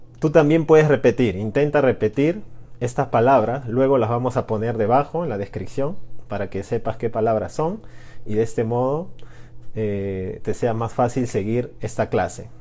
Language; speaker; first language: Spanish; native; Spanish